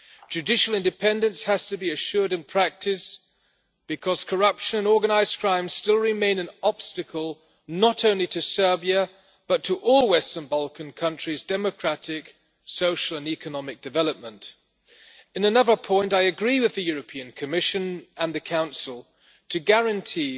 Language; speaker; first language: English; non-native, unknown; German